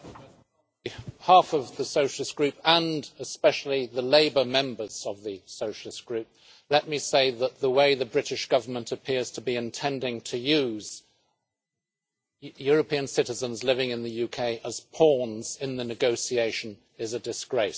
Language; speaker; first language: English; native; English